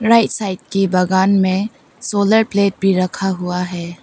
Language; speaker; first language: Hindi; non-native, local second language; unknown